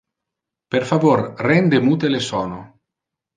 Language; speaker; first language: Interlingua; non-native, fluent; Italian